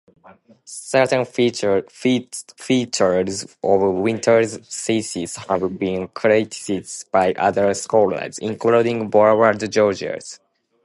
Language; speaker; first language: English; non-native, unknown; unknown